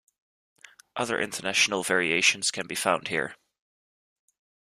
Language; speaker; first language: English; native; English